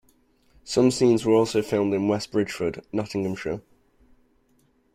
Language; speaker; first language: English; native; English